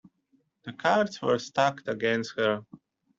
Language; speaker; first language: English; native; English